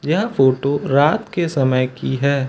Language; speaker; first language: Hindi; native; Hindi